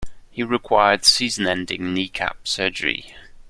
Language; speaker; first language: English; non-native, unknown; German